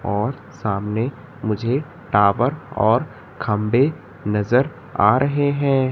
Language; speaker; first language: Hindi; native; Hindi